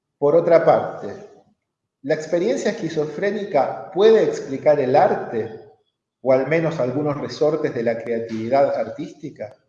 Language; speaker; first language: Spanish; native; Spanish